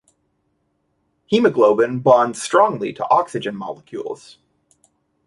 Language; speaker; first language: English; native; English